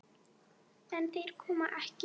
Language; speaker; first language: Icelandic; non-native, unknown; Polish